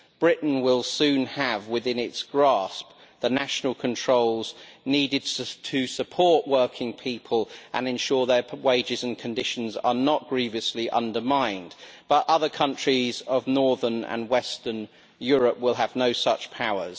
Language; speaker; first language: English; native; English